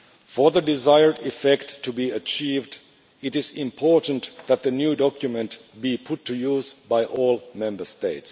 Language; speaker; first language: English; non-native, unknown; Finnish